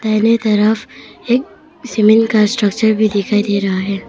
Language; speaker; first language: Hindi; non-native, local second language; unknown